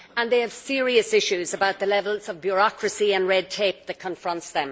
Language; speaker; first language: English; native; English